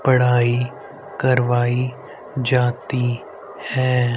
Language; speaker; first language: Hindi; native; Hindi